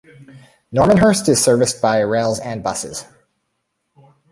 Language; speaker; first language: English; native; English